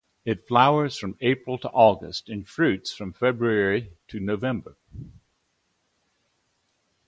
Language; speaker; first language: English; native; English